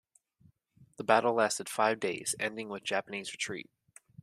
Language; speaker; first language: English; native; English